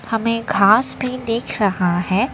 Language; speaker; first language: Hindi; non-native, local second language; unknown